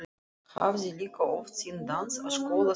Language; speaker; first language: Icelandic; non-native, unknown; Russian